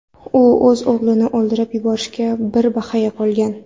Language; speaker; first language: Uzbek; non-native, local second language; Kara-Kalpak